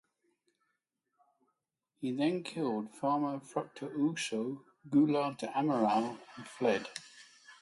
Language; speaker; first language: English; native; English